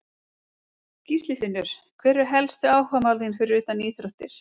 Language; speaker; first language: Icelandic; native; Icelandic